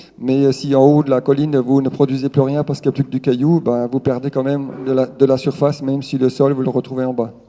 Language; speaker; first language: French; non-native, local second language; Swiss German